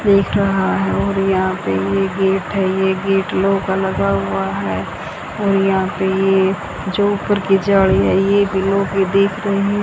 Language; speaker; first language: Hindi; native; Hindi